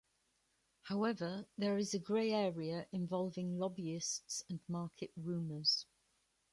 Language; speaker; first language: English; native; English